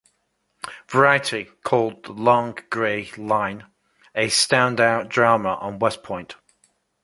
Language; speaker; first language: English; native; English